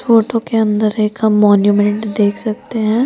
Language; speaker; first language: Hindi; native; Hindi